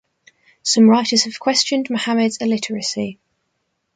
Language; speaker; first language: English; native; English